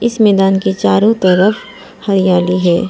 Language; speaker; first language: Hindi; non-native, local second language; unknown